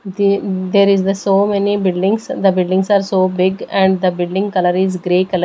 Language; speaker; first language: English; non-native, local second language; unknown